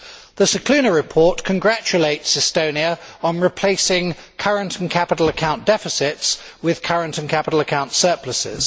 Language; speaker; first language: English; native; English